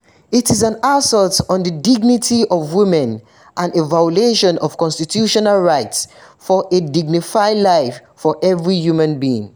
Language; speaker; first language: English; non-native, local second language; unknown